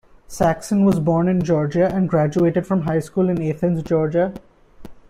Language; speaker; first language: English; non-native, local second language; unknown